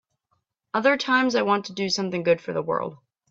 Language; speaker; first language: English; native; English